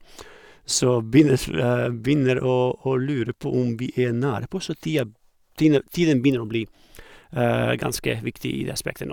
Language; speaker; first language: Norwegian; non-native, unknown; Croatian